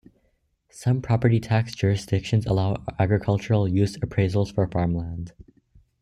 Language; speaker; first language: English; native; English